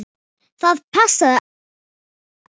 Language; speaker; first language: Icelandic; non-native, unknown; Thai